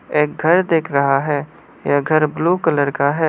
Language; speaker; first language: Hindi; non-native, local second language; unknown